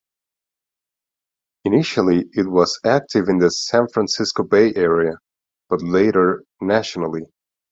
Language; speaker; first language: English; non-native, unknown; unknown